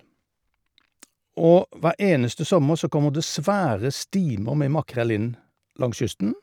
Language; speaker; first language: Norwegian; native; Norwegian